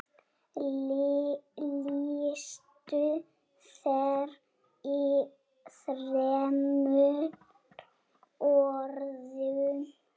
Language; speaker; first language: Icelandic; native; Icelandic